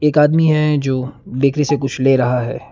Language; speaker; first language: Hindi; non-native, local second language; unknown